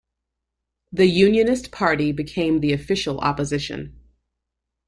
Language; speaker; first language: English; native; English